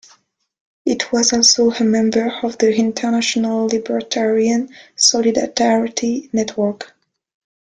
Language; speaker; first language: English; non-native, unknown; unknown